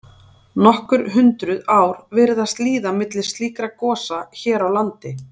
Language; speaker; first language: Icelandic; native; Icelandic